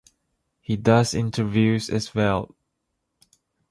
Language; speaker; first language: English; non-native, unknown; Chinese